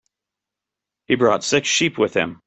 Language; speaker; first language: English; native; English